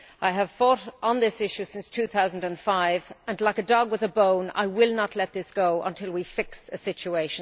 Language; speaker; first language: English; native; English